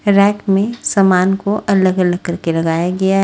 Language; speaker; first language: Hindi; native; Hindi